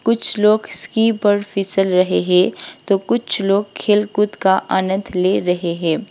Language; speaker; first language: Hindi; non-native, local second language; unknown